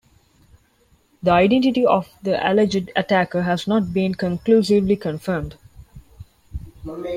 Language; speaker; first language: English; non-native, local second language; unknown